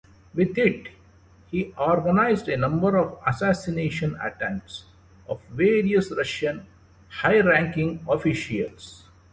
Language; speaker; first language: English; non-native, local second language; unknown